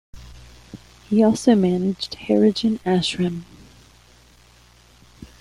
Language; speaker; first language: English; native; English